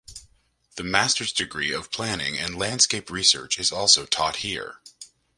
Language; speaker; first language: English; native; English